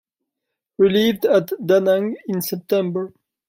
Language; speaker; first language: English; non-native, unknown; French